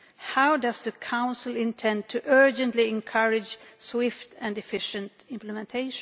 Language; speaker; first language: English; non-native, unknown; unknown